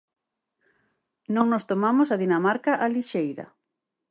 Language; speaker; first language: Galician; native; Galician